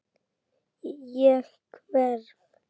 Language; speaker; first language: Icelandic; native; Icelandic